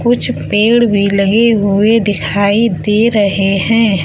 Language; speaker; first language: Hindi; native; Hindi